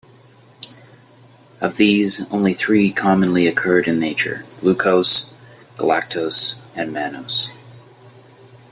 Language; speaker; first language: English; native; English